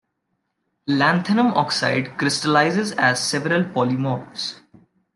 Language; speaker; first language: English; non-native, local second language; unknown